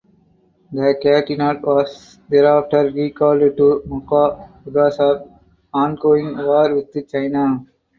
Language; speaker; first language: English; non-native, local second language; Tamil